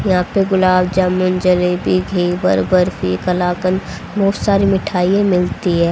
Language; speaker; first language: Hindi; native; Hindi